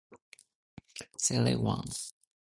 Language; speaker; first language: English; non-native, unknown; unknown